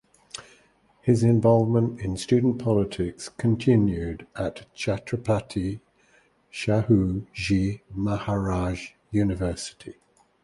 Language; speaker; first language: English; native; English